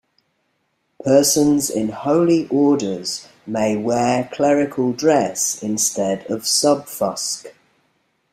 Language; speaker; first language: English; native; English